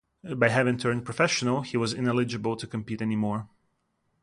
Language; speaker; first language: English; non-native, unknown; Russian